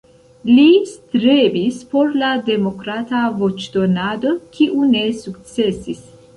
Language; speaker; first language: Esperanto; non-native, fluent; Central Kurdish